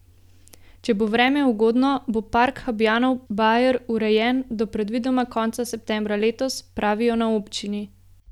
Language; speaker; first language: Slovenian; native; Slovenian